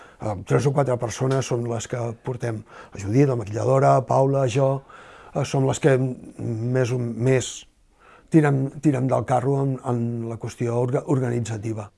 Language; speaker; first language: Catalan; native; Catalan